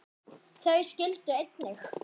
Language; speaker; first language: Icelandic; non-native, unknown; German